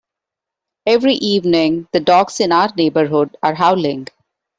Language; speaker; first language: English; non-native, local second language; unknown